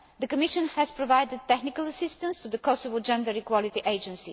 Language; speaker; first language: English; non-native, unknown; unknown